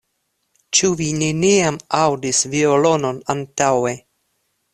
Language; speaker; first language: Esperanto; non-native, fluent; Russian